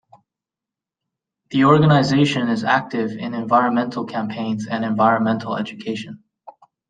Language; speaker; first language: English; native; English